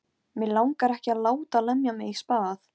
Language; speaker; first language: Icelandic; non-native, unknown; Polish